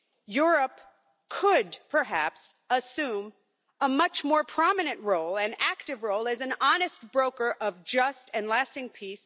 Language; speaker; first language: English; non-native, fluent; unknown